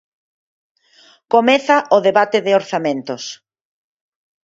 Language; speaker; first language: Galician; native; Galician